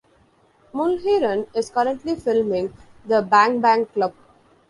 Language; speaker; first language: English; non-native, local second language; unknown